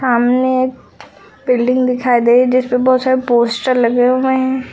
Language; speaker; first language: Hindi; native; Hindi